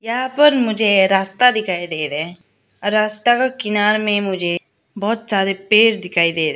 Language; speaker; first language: Hindi; non-native, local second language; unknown